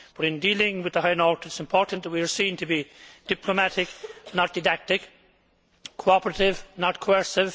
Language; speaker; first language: English; native; English